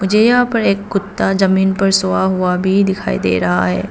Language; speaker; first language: Hindi; early bilingual, other home language; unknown